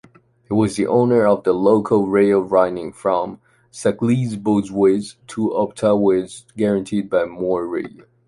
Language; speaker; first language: English; non-native, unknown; Chinese